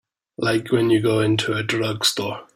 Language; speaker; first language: English; native; English